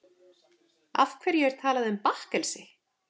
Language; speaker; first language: Icelandic; native; Icelandic